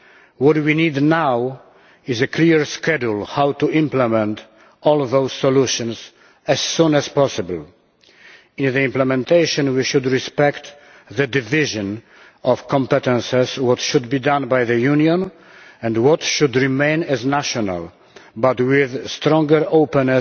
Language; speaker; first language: English; non-native, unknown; Polish